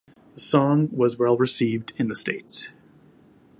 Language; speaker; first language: English; native; English